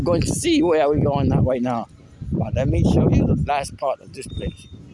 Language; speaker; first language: English; non-native, local second language; Spanish